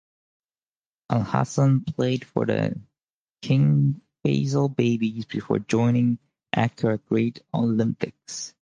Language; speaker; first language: English; native; English